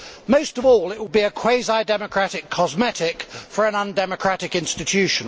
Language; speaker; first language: English; native; English